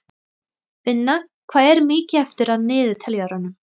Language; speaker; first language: Icelandic; non-native, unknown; Thai